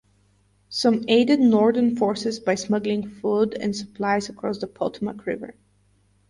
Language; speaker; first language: English; non-native, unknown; Bulgarian